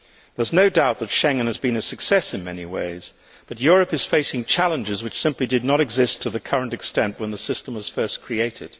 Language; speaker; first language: English; native; English